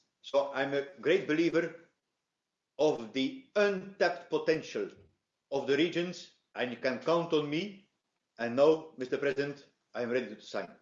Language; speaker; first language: English; non-native, fluent; Dutch